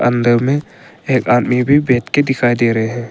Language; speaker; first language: Hindi; non-native, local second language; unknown